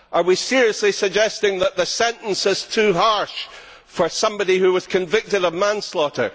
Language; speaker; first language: English; native; English